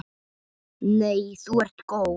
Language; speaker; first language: Icelandic; native; Icelandic